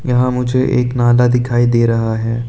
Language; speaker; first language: Hindi; non-native, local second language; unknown